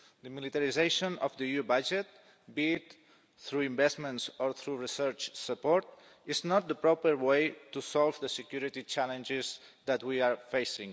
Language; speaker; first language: English; non-native, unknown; Catalan